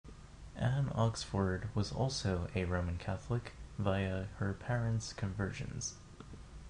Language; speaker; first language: English; non-native, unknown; Japanese